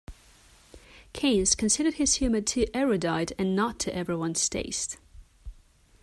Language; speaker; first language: English; non-native, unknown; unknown